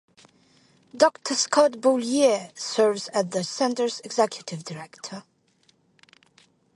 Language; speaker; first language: English; non-native, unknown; Ukrainian